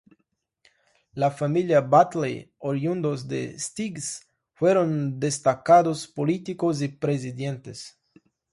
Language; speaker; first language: Spanish; non-native, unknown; Portuguese